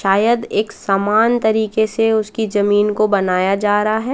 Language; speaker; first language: Hindi; native; Hindi